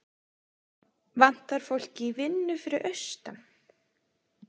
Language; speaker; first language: Icelandic; native; Icelandic